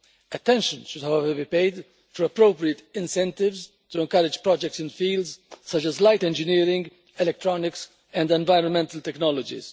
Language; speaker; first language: English; non-native, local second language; Maltese